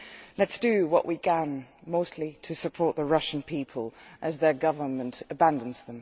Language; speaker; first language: English; non-native, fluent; Dutch